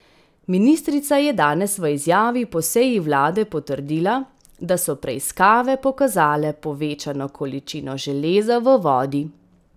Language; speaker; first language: Slovenian; native; Slovenian